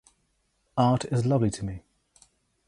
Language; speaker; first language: English; native; English